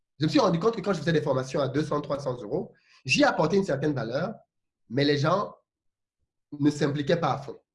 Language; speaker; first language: French; non-native, local second language; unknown